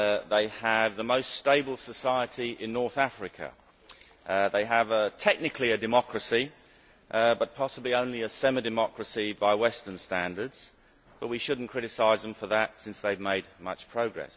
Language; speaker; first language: English; native; English